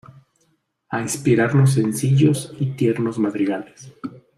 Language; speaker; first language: Spanish; native; Spanish